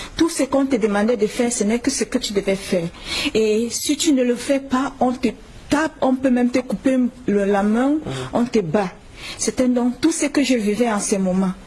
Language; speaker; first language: French; non-native, local second language; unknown